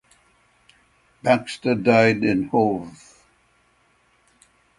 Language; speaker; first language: English; native; English